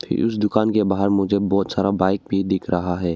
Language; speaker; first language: Hindi; non-native, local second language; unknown